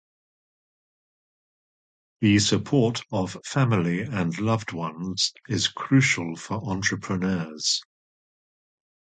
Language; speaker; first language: English; native; English